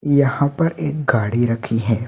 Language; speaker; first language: Hindi; non-native, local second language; Bangla